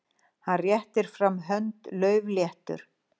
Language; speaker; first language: Icelandic; native; Icelandic